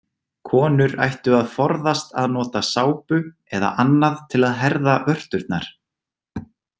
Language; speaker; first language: Icelandic; native; Icelandic